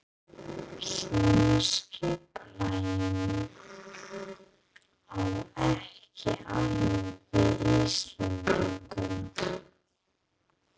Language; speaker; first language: Icelandic; non-native, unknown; English